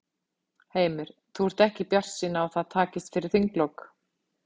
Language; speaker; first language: Icelandic; native; Icelandic